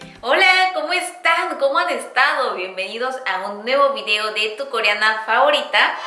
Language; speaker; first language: Spanish; non-native, fluent; Korean